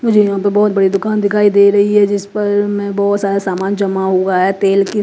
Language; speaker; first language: Hindi; non-native, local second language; Punjabi